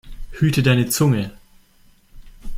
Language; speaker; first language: German; native; German